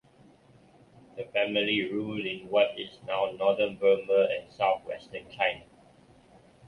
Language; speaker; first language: English; non-native, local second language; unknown